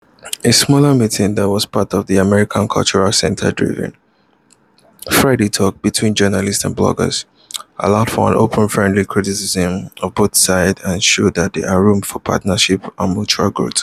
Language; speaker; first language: English; non-native, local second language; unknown